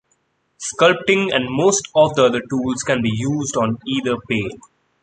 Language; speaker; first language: English; non-native, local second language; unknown